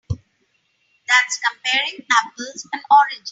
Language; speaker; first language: English; non-native, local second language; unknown